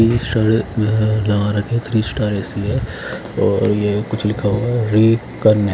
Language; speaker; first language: Hindi; non-native, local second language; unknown